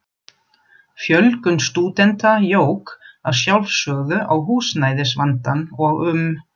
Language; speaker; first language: Icelandic; non-native, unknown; German